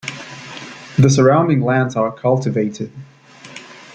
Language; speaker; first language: English; native; English